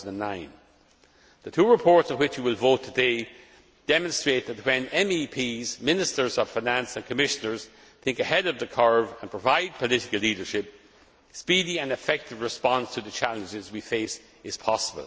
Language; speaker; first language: English; non-native, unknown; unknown